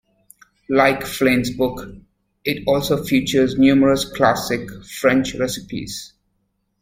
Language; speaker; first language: English; native; English